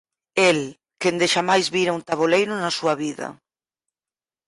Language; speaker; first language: Galician; native; Galician